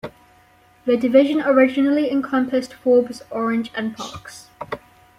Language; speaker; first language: English; native; English